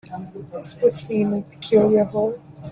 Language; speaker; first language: English; non-native, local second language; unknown